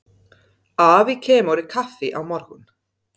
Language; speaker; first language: Icelandic; non-native, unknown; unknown